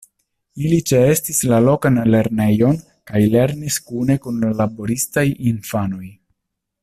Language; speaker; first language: Esperanto; non-native, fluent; Italian